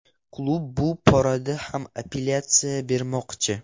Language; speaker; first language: Uzbek; non-native, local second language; Russian